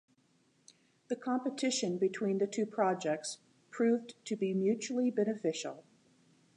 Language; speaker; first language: English; native; English